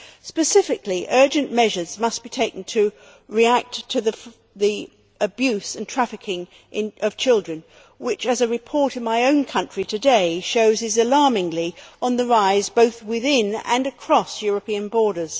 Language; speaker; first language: English; native; English